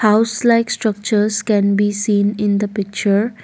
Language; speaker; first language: English; non-native, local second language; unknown